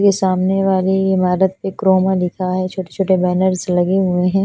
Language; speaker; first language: Hindi; non-native, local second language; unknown